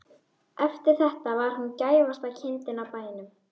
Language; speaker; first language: Icelandic; native; Icelandic